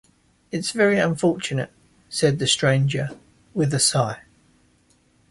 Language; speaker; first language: English; native; English